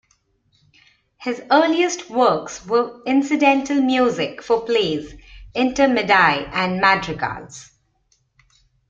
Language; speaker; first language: English; non-native, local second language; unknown